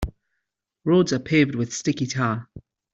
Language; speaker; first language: English; native; English